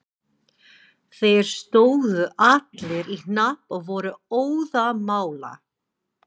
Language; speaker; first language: Icelandic; non-native, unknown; English